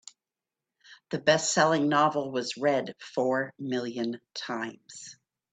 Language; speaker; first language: English; native; English